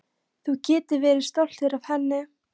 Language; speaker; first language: Icelandic; non-native, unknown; Polish